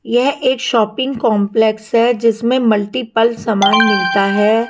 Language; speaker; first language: Hindi; non-native, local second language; Punjabi